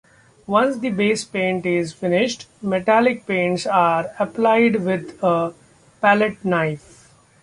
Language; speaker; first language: English; non-native, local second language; Marathi